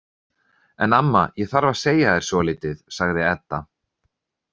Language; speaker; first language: Icelandic; native; Icelandic